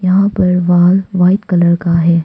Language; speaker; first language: Hindi; non-native, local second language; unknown